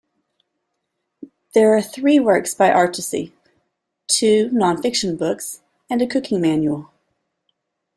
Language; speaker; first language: English; native; English